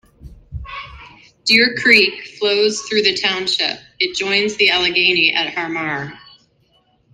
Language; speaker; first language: English; non-native, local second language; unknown